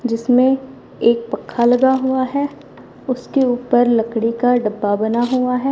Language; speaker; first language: Hindi; non-native, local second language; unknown